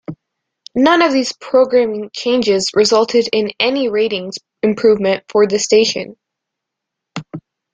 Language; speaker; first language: English; native; English